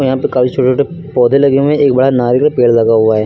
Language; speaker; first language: Hindi; native; Hindi